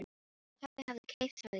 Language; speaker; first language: Icelandic; non-native, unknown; Filipino